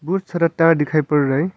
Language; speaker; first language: Hindi; non-native, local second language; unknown